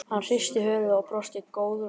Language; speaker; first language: Icelandic; native; Icelandic